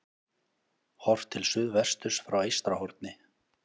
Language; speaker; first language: Icelandic; native; Icelandic